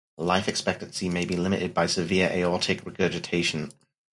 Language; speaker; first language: English; native; English